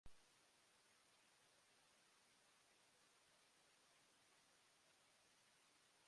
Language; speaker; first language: English; native; English